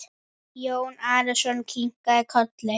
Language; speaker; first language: Icelandic; native; Icelandic